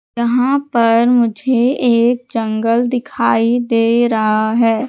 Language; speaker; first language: Hindi; native; Hindi